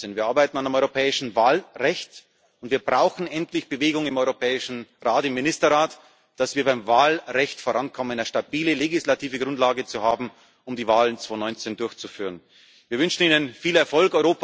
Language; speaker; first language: German; native; German